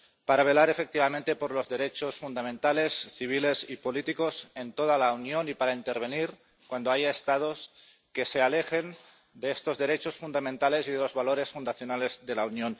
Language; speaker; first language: Spanish; non-native, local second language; Catalan